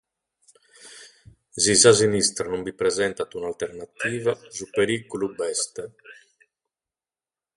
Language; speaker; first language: Sardinian; native; Sardinian